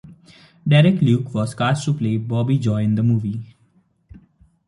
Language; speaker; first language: English; non-native, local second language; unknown